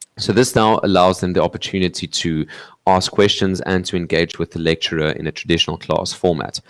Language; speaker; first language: English; non-native, local second language; Afrikaans